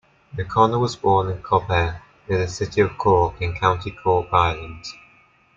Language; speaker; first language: English; native; English